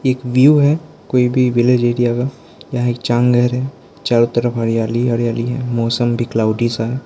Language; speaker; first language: Hindi; non-native, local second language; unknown